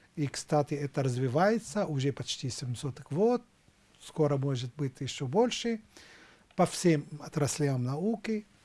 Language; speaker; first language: Russian; non-native, fluent; Arabic